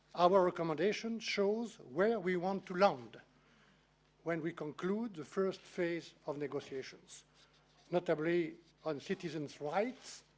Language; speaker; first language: English; non-native, fluent; French